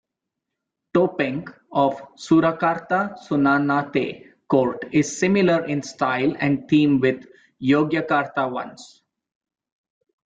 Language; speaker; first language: English; non-native, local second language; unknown